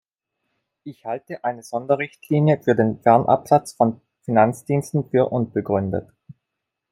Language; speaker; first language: German; non-native, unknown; Italian